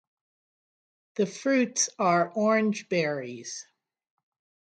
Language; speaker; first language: English; native; English